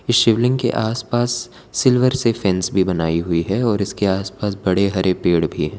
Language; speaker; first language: Hindi; non-native, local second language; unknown